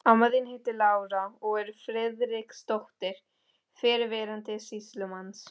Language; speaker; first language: Icelandic; non-native, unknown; Spanish